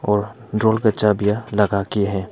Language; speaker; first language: Hindi; non-native, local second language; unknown